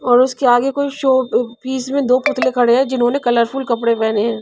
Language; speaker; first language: Hindi; non-native, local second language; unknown